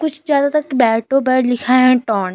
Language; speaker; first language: Hindi; native; Hindi